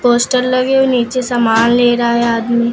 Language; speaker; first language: Hindi; native; Hindi